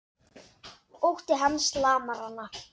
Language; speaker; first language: Icelandic; non-native, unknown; Dutch